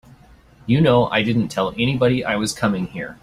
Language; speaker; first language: English; native; English